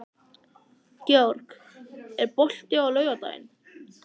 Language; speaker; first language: Icelandic; native; Icelandic